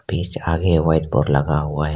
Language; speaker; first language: Hindi; non-native, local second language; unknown